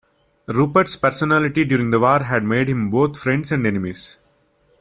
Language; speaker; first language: English; non-native, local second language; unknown